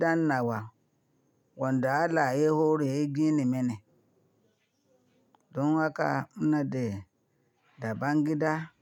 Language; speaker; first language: Hausa; non-native, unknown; Yoruba